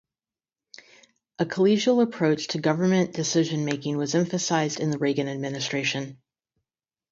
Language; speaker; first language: English; native; English